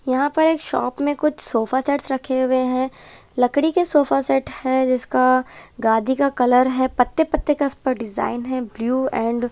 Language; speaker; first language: Hindi; non-native, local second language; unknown